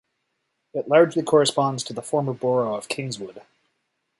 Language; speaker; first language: English; native; English